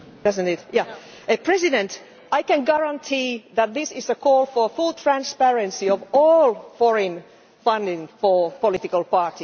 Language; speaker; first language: English; non-native, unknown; Finnish